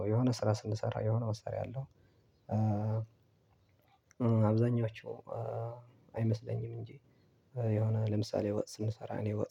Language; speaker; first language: Amharic; non-native, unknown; Tigrinya